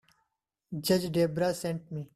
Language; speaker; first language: English; non-native, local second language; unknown